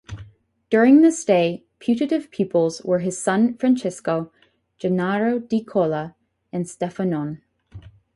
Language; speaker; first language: English; native; English